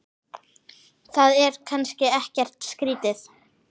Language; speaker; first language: Icelandic; native; Icelandic